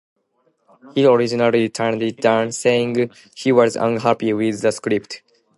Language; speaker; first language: English; non-native, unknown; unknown